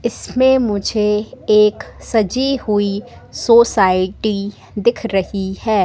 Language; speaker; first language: Hindi; native; Hindi